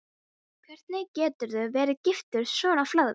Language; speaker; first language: Icelandic; non-native, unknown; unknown